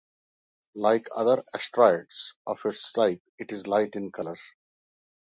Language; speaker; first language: English; non-native, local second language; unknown